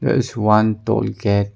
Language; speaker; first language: English; non-native, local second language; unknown